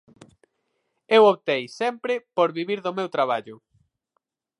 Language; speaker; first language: Galician; native; Galician